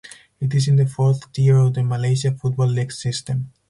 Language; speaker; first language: English; non-native, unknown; Spanish